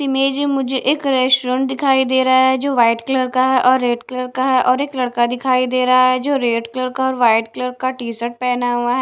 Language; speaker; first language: Hindi; non-native, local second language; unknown